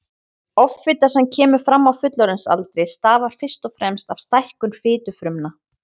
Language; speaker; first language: Icelandic; native; Icelandic